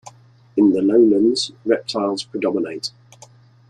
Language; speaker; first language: English; native; English